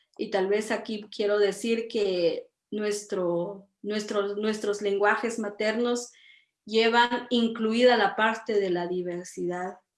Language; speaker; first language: Spanish; non-native, local second language; Kʼicheʼ